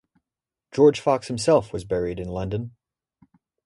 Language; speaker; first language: English; native; English